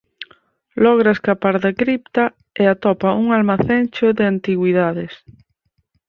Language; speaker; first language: Galician; native; Galician